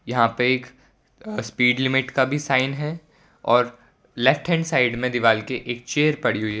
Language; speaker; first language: Hindi; non-native, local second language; Gujarati